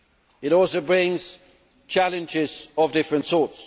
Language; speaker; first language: English; non-native, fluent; Swedish